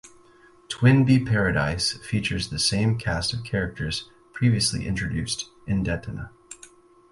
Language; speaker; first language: English; native; English